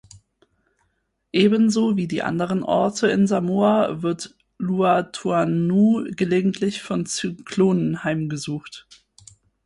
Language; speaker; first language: German; native; German